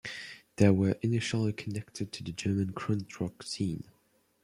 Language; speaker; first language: English; non-native, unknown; French